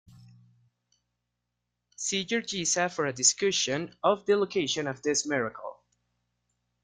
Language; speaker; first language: English; non-native, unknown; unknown